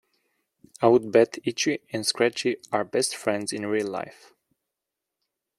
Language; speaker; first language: English; native; English